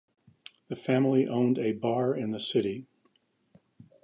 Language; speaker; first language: English; native; English